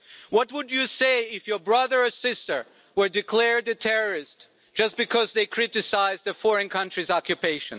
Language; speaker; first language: English; non-native, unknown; German